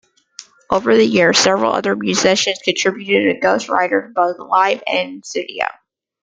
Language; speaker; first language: English; native; English